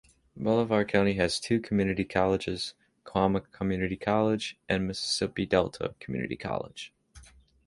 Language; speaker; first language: English; native; English